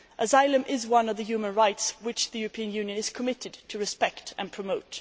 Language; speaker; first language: English; non-native, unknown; Swedish